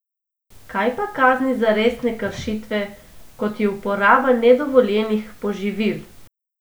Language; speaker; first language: Slovenian; non-native, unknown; Macedonian